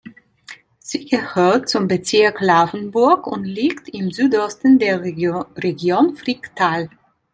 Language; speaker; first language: German; non-native, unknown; Italian